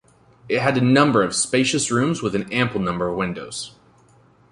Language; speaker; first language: English; native; English